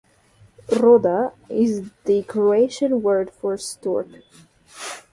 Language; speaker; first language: English; non-native, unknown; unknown